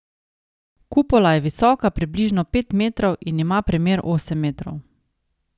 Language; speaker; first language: Slovenian; native; Slovenian